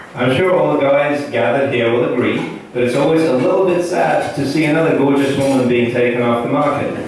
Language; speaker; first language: English; non-native, fluent; Russian